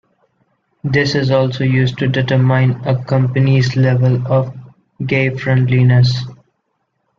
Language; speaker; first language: English; non-native, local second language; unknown